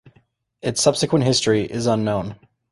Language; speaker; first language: English; native; English